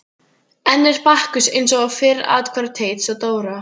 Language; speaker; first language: Icelandic; native; Icelandic